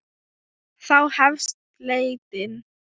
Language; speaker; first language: Icelandic; non-native, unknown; Thai